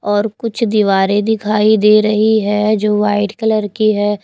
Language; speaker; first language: Hindi; native; Hindi